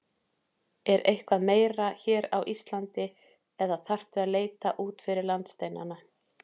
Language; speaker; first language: Icelandic; native; Icelandic